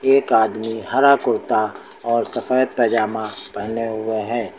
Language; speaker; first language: Hindi; native; Hindi